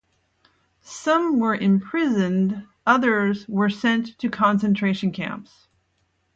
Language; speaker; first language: English; native; English